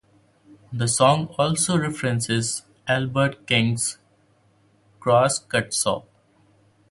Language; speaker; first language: English; non-native, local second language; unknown